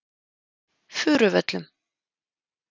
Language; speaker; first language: Icelandic; native; Icelandic